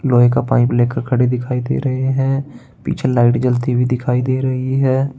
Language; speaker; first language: Hindi; native; Hindi